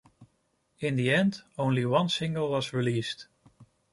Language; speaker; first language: English; non-native, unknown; Dutch